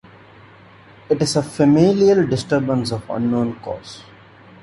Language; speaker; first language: English; non-native, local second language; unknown